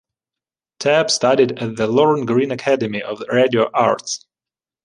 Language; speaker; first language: English; non-native, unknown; Ukrainian